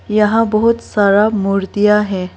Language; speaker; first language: Hindi; non-native, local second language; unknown